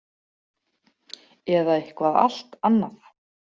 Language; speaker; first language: Icelandic; native; Icelandic